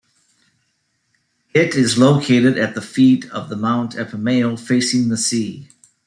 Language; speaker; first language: English; native; English